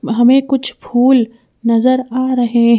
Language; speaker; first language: Hindi; native; Hindi